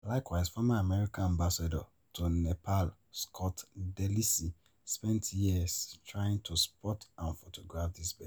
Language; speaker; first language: English; non-native, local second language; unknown